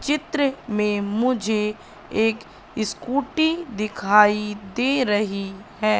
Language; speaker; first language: Hindi; native; Hindi